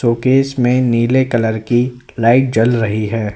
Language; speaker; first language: Hindi; native; Hindi